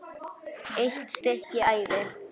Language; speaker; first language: Icelandic; native; Icelandic